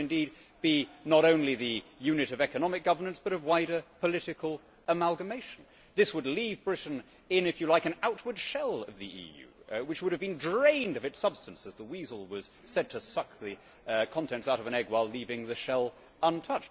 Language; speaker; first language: English; native; English